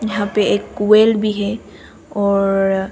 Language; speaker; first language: Hindi; non-native, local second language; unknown